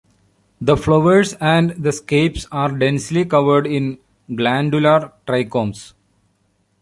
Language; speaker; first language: English; non-native, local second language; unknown